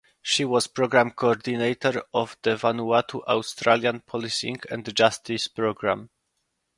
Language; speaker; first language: English; non-native, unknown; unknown